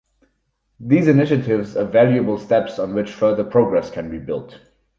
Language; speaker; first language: English; non-native, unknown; German